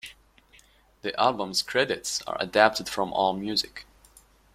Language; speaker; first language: English; non-native, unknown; French